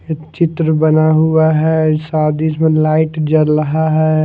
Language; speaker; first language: Hindi; non-native, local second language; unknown